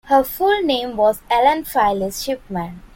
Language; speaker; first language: English; non-native, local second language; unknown